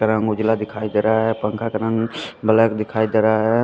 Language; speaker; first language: Hindi; non-native, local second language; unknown